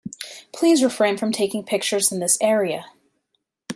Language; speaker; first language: English; native; English